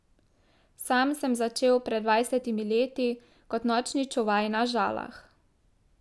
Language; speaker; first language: Slovenian; native; Slovenian